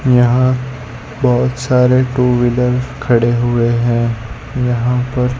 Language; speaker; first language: Hindi; non-native, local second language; Gujarati